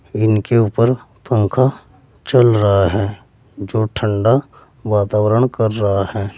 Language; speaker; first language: Hindi; native; Hindi